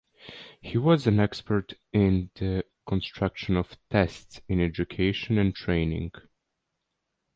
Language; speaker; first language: English; non-native, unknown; Serbian